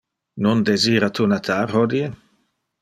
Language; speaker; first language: Interlingua; non-native, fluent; Dutch